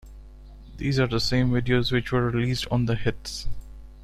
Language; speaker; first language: English; non-native, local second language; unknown